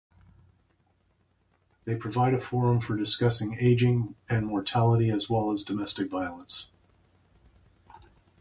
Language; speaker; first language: English; native; English